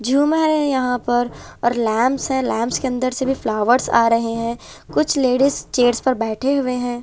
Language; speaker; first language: Hindi; non-native, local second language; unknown